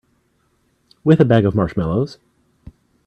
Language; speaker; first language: English; native; English